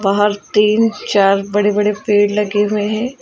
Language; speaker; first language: Hindi; native; Hindi